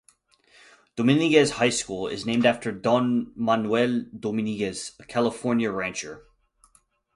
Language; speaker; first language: English; native; English